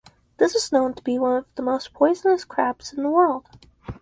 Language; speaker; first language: English; native; English